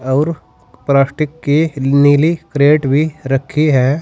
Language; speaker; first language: Hindi; native; Hindi